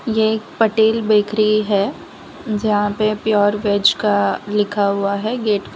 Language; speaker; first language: Hindi; non-native, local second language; Gujarati